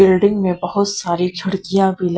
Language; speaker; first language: Hindi; non-native, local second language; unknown